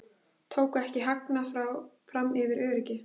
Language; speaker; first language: Icelandic; native; Icelandic